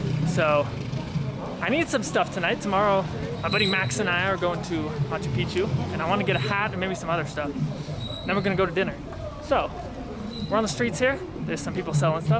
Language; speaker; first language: English; native; English